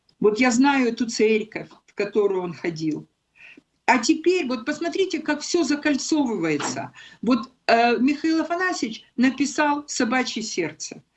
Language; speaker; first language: Russian; non-native, local second language; Ukrainian